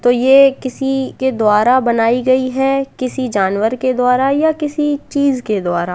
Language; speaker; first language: Hindi; native; Hindi